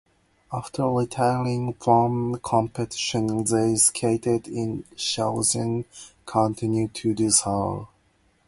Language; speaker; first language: English; non-native, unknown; Japanese